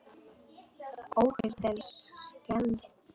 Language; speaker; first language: Icelandic; non-native, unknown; Polish